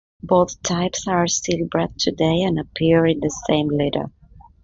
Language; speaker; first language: English; non-native, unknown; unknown